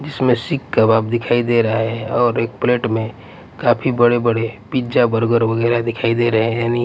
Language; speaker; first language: Hindi; non-native, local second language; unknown